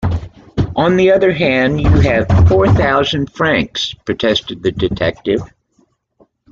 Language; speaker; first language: English; native; English